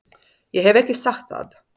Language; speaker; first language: Icelandic; non-native, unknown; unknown